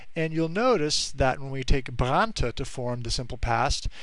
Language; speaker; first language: English; native; English